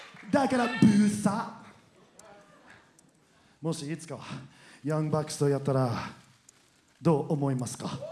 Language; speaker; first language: Japanese; non-native, fluent; English